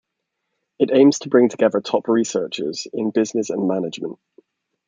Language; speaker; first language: English; native; English